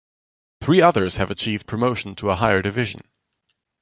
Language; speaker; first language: English; non-native, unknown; German